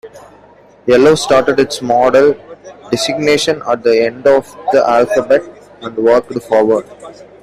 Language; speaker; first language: English; non-native, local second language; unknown